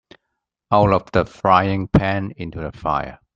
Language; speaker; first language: English; non-native, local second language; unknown